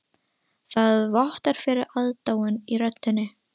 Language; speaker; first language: Icelandic; non-native, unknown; Russian